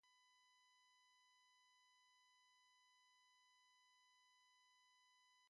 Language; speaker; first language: English; native; English